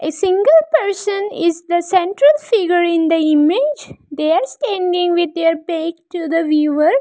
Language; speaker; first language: English; non-native, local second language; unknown